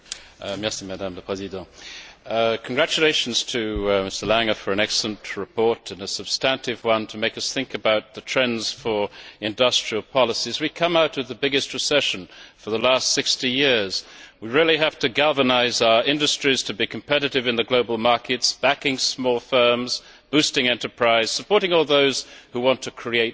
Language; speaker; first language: English; native; English